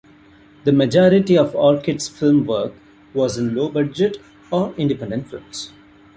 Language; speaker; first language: English; non-native, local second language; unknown